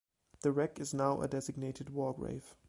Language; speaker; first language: English; non-native, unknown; German